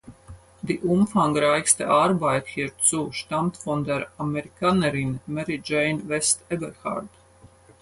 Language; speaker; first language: German; non-native, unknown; Latvian